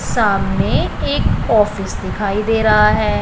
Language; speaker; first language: Hindi; non-native, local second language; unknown